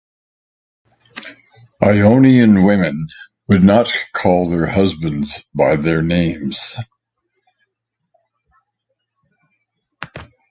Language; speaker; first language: English; native; English